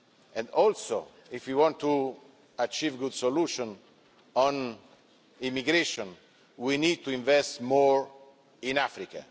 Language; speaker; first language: English; non-native, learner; Italian